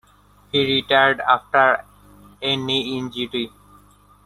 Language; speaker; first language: English; non-native, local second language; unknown